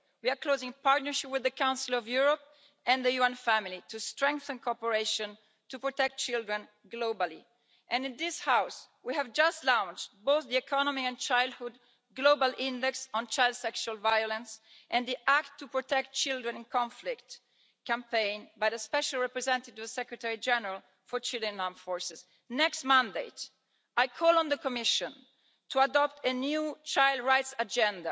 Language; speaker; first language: English; non-native, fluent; Italian